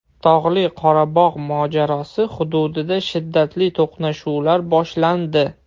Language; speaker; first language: Uzbek; non-native, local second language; Russian